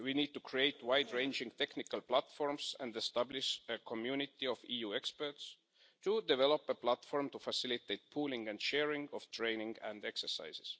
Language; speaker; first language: English; non-native, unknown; Estonian